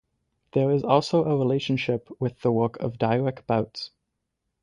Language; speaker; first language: English; native; English